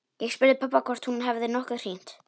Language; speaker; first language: Icelandic; non-native, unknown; Polish